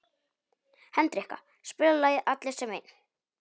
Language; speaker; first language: Icelandic; non-native, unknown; Polish